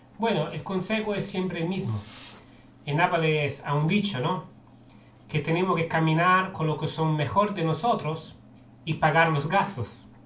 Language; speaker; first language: Spanish; non-native, fluent; Italian